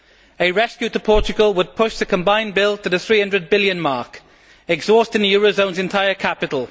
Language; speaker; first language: English; native; English